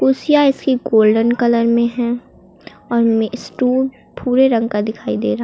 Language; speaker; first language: Hindi; native; Hindi